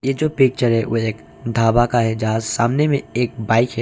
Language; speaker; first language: Hindi; early bilingual, other home language; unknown